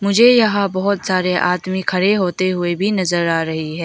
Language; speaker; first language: Hindi; early bilingual, other home language; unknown